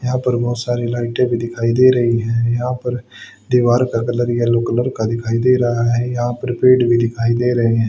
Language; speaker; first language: Hindi; native; Hindi